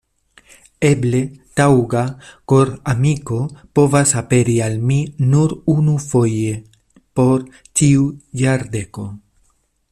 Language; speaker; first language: Esperanto; non-native, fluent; Spanish